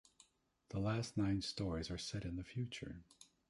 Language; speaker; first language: English; native; English